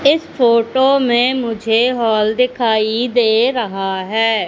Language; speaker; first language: Hindi; native; Hindi